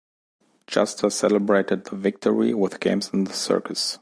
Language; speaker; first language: English; non-native, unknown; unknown